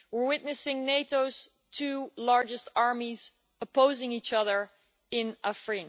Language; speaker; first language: English; non-native, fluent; Dutch